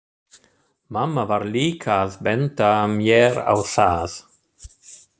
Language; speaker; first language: Icelandic; non-native, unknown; German